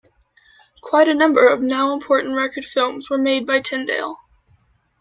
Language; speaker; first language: English; native; English